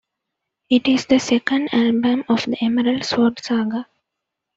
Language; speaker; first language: English; non-native, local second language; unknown